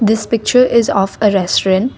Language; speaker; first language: English; non-native, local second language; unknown